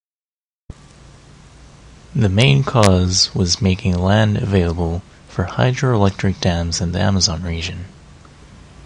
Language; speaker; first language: English; non-native, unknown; Japanese